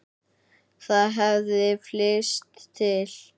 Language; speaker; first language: Icelandic; native; Icelandic